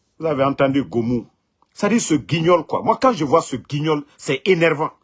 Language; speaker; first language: French; non-native, local second language; Mandingo